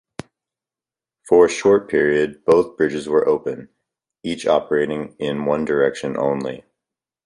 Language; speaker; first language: English; native; English